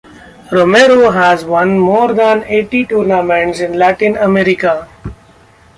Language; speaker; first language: English; non-native, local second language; Marathi